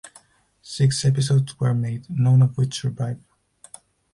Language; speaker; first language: English; non-native, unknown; Spanish